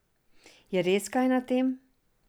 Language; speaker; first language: Slovenian; non-native, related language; Serbian